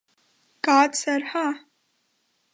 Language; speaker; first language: English; native; English